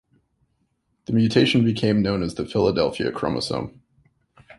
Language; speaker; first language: English; native; English